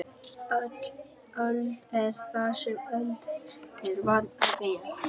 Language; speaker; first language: Icelandic; non-native, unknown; Vietnamese